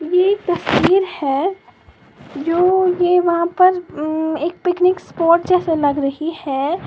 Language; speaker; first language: Hindi; native; Hindi